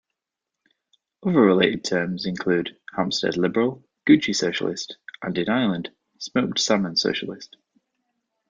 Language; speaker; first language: English; native; English